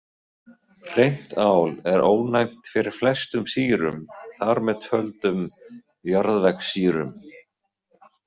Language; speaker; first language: Icelandic; native; Icelandic